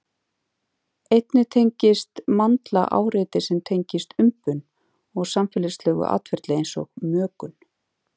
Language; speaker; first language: Icelandic; native; Icelandic